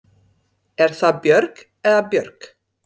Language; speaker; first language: Icelandic; non-native, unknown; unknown